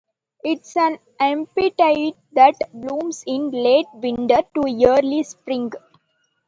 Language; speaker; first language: English; non-native, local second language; Tamil